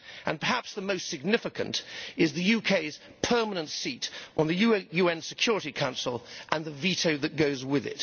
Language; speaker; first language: English; native; English